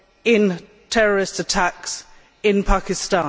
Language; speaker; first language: English; native; English